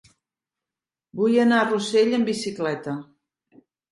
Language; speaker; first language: Catalan; native; Catalan